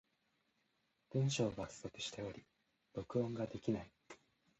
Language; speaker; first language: Japanese; native; Japanese